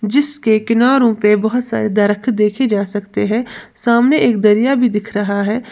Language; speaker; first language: Hindi; native; Hindi